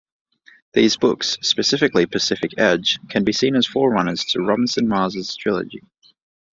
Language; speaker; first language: English; native; English